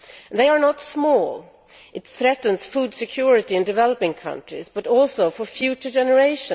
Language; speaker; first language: English; non-native, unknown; Swedish